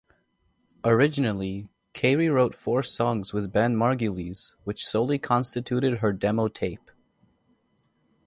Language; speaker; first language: English; native; English